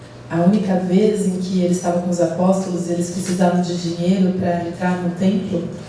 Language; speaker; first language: Portuguese; native; Portuguese